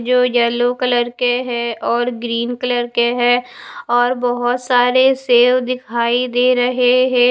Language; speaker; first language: Hindi; non-native, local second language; Punjabi